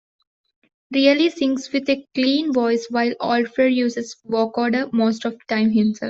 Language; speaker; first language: English; non-native, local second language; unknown